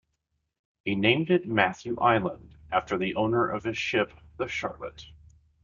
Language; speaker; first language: English; native; English